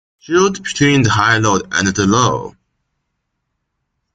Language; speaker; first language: English; non-native, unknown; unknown